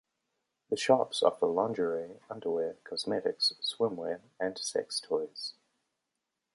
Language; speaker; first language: English; native; English